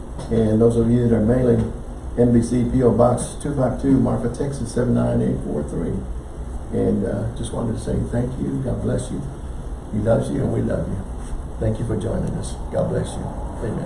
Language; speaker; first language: English; native; English